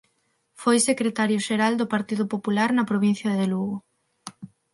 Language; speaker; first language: Galician; non-native, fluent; Spanish